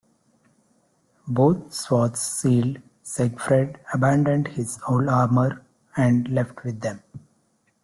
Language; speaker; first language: English; non-native, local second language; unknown